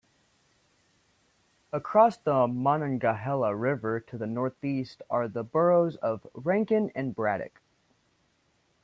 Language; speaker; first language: English; native; English